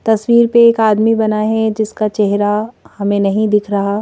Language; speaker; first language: Hindi; native; Hindi